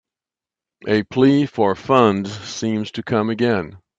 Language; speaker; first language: English; native; English